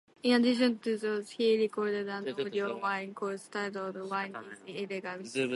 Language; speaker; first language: English; native; English